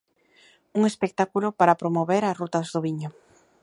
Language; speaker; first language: Galician; native; Galician